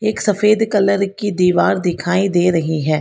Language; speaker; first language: Hindi; non-native, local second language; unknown